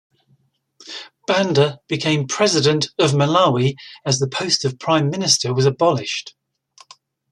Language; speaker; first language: English; native; English